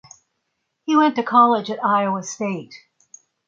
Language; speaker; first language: English; native; English